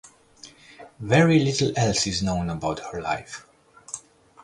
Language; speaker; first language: English; native; English